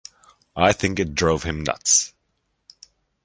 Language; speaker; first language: English; non-native, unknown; German